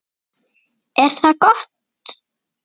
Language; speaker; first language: Icelandic; native; Icelandic